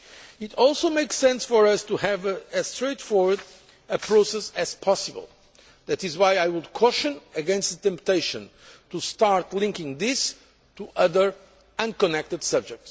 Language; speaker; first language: English; non-native, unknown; Portuguese